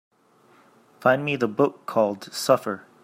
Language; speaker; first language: English; native; English